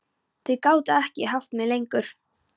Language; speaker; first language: Icelandic; non-native, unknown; Polish